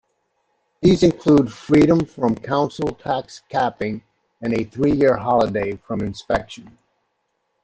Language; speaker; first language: English; native; English